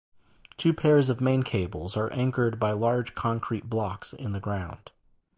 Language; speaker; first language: English; native; English